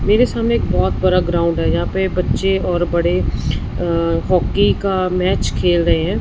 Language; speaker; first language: Hindi; non-native, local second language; Punjabi